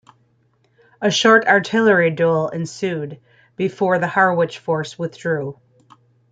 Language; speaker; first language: English; native; English